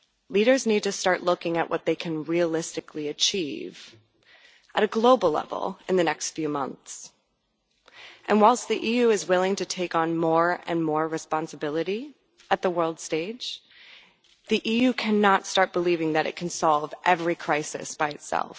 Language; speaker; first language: English; non-native, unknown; Dutch